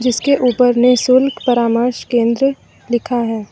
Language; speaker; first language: Hindi; native; Hindi